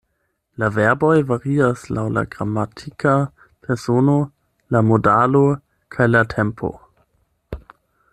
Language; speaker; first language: Esperanto; non-native, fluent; German